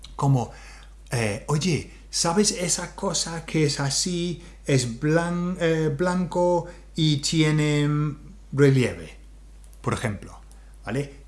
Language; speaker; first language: Spanish; non-native, fluent; English